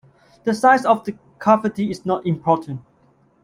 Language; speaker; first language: English; non-native, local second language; Cantonese